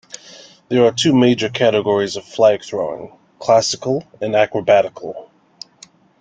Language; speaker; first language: English; native; English